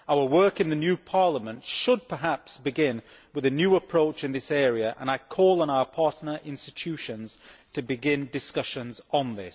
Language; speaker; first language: English; native; English